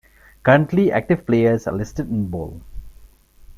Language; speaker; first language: English; non-native, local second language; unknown